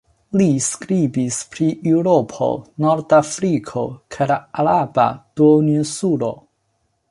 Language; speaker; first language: Esperanto; non-native, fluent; Chinese